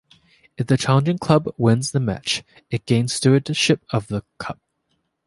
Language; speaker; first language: English; native; English